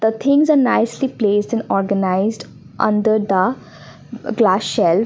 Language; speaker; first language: English; non-native, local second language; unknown